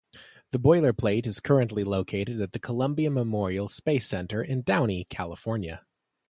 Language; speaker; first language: English; native; English